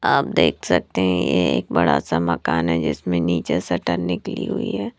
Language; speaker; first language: Hindi; non-native, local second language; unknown